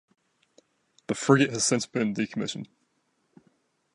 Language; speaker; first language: English; native; English